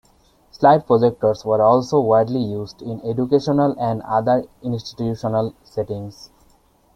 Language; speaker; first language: English; non-native, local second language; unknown